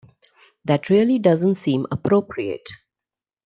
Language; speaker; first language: English; non-native, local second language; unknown